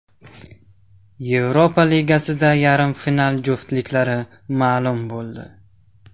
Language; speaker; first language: Uzbek; non-native, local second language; Tajik